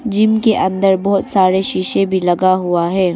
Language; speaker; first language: Hindi; early bilingual, other home language; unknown